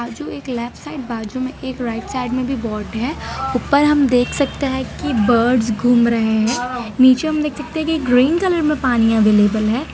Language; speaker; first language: Hindi; non-native, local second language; Gujarati